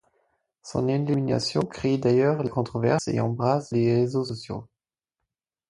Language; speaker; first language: French; non-native, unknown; German